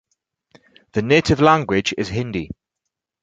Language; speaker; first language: English; native; English